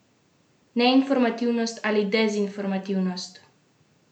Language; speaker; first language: Slovenian; native; Slovenian